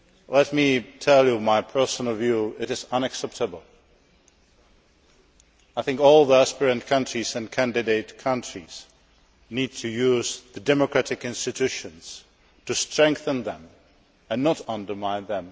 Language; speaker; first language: English; non-native, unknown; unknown